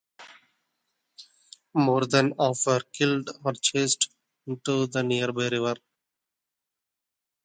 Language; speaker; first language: English; non-native, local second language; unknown